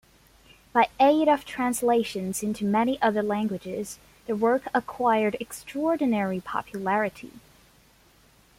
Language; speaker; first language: English; non-native, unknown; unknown